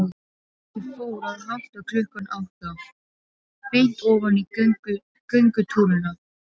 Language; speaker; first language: Icelandic; non-native, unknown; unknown